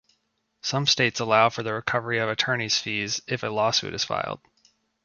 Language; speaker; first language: English; native; English